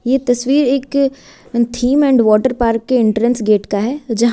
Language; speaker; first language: Hindi; native; Hindi